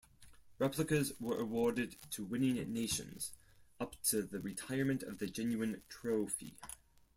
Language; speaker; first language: English; non-native, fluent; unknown